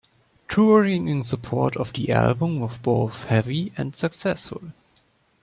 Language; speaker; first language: English; non-native, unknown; German